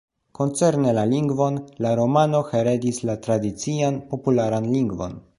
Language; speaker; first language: Esperanto; non-native, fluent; Polish